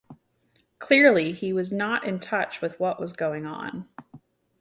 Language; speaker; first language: English; native; English